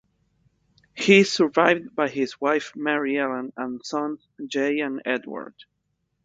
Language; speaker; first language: English; non-native, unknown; Spanish